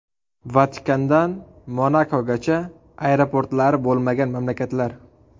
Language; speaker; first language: Uzbek; native; Uzbek